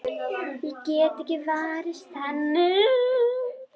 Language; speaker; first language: Icelandic; native; Icelandic